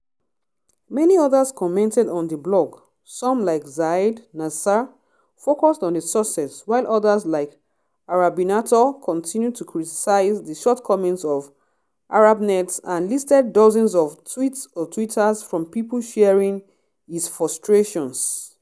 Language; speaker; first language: English; non-native, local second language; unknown